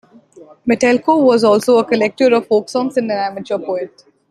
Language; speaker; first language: English; non-native, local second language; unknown